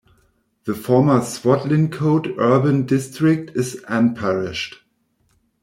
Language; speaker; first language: English; non-native, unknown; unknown